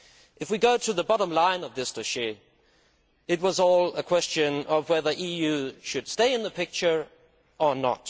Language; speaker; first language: English; non-native, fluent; Danish